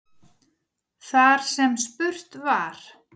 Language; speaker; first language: Icelandic; native; Icelandic